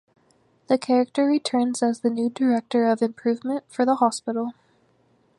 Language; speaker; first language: English; native; English